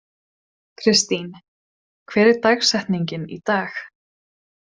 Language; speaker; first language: Icelandic; non-native, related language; Swedish